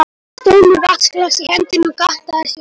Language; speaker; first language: Icelandic; non-native, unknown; Polish